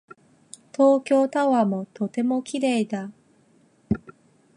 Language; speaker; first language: Japanese; non-native, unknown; Chinese